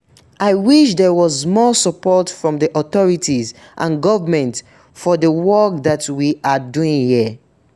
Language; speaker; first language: English; non-native, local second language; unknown